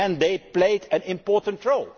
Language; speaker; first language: English; non-native, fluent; Dutch